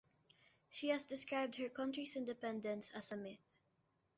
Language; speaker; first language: English; non-native, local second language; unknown